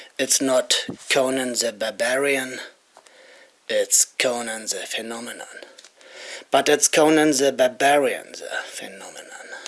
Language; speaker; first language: English; non-native, fluent; German